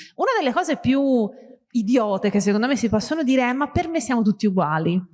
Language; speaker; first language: Italian; early bilingual, other home language; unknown